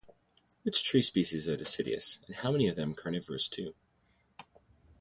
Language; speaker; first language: English; native; English